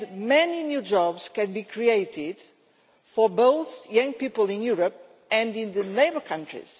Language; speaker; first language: English; non-native, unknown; Portuguese